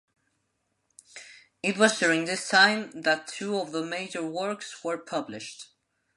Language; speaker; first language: English; non-native, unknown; Spanish